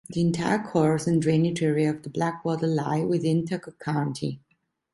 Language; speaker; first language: English; non-native, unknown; Italian